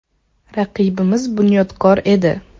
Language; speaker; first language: Uzbek; non-native, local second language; Russian